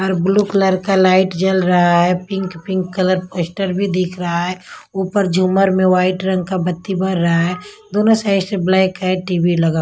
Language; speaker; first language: Hindi; non-native, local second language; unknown